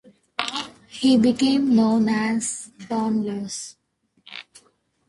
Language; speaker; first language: English; native; English